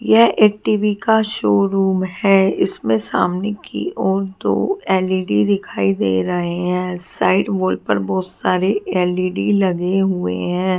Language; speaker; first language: Hindi; native; Hindi